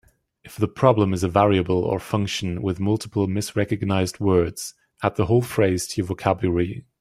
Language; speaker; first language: English; native; English